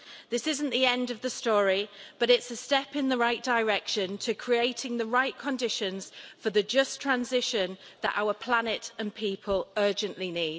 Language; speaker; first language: English; native; English